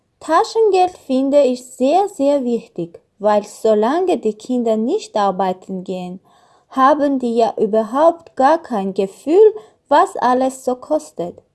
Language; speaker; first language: German; non-native, learner; Armenian